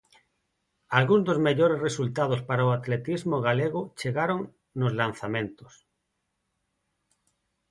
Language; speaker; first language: Galician; non-native, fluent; Spanish